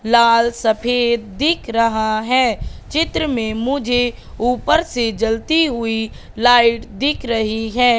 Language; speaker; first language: Hindi; native; Hindi